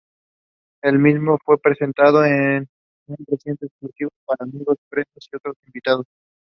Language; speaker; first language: English; non-native, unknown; Spanish